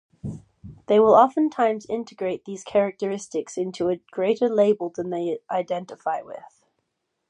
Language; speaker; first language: English; native; English